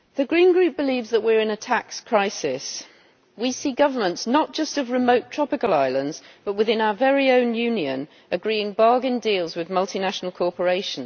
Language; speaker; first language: English; native; English